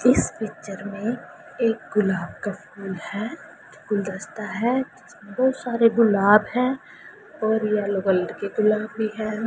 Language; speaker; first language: Hindi; non-native, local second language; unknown